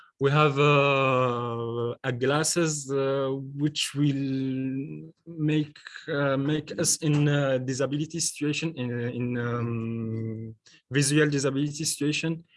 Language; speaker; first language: English; non-native, learner; French